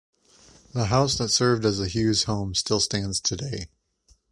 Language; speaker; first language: English; native; English